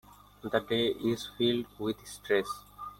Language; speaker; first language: English; non-native, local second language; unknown